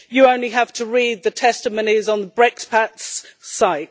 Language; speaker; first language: English; native; English